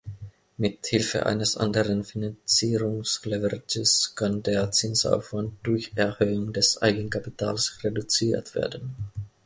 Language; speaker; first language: German; non-native, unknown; Finnish